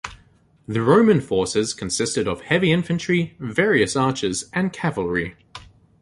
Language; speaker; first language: English; native; English